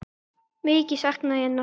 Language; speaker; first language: Icelandic; native; Icelandic